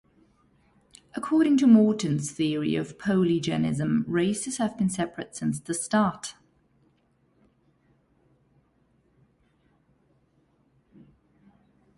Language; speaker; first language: English; native; English